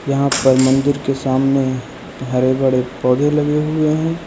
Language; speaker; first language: Hindi; native; Hindi